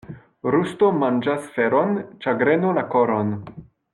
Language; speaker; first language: Esperanto; non-native, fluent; French